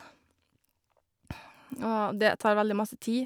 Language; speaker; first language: Norwegian; native; Norwegian